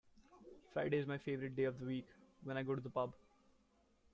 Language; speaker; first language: English; non-native, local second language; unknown